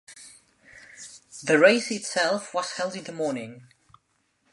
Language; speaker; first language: English; non-native, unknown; Spanish